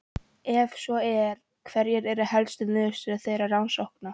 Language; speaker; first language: Icelandic; non-native, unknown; Polish